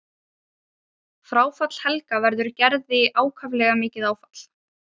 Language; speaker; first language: Icelandic; non-native, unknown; Ukrainian